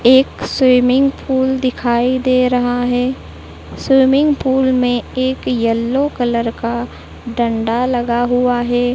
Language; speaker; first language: Hindi; native; Hindi